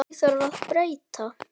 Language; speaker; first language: Icelandic; native; Icelandic